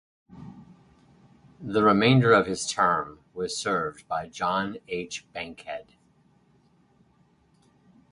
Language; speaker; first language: English; native; English